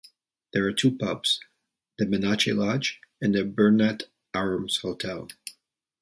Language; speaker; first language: English; native; English